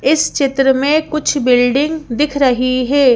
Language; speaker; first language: Hindi; native; Hindi